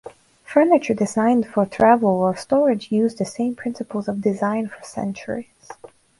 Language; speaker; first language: English; non-native, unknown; Russian